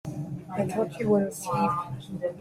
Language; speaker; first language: English; non-native, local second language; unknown